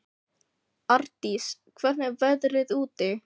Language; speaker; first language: Icelandic; non-native, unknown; Filipino